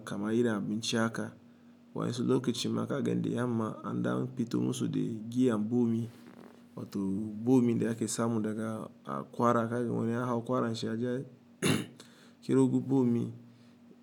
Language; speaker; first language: Hausa; non-native, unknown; Igbo